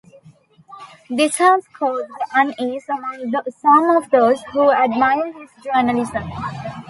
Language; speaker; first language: English; non-native, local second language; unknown